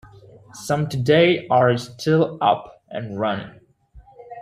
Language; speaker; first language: English; native; English